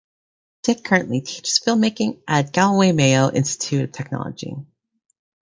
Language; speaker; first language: English; native; English